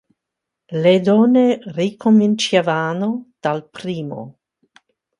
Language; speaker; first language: Italian; non-native, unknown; English